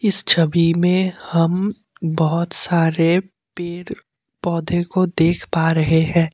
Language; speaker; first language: Hindi; non-native, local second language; Assamese